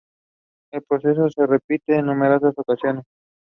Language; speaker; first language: English; non-native, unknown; Spanish